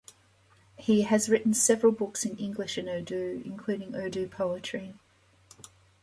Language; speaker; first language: English; native; English